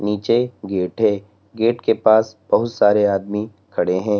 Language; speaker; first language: Hindi; native; Hindi